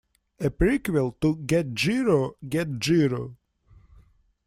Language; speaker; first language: English; non-native, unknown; Russian